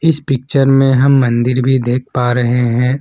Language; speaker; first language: Hindi; non-native, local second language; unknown